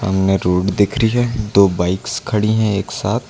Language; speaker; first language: Hindi; native; Hindi